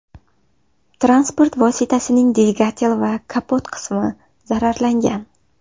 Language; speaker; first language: Uzbek; native; Uzbek